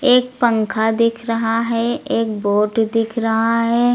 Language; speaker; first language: Hindi; native; Hindi